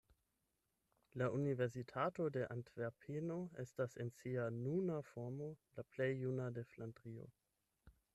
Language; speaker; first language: Esperanto; non-native, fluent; German